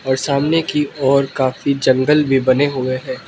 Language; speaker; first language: Hindi; non-native, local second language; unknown